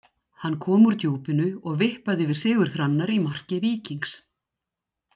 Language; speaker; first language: Icelandic; native; Icelandic